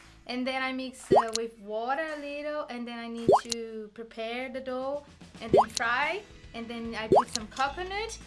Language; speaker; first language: English; non-native, fluent; Portuguese